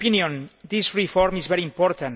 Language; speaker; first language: English; non-native, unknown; Catalan